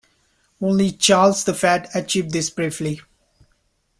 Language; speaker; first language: English; non-native, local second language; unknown